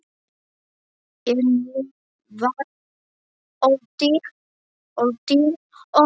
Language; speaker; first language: Icelandic; non-native, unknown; Polish